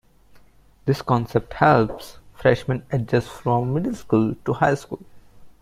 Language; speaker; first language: English; non-native, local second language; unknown